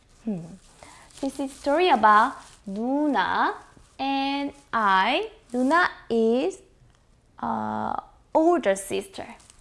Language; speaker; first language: English; non-native, fluent; Korean